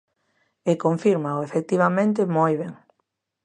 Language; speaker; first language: Galician; native; Galician